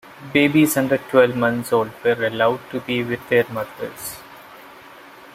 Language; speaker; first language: English; non-native, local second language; Malayalam